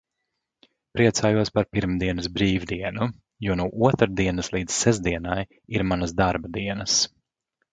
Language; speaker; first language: Latvian; native; Latvian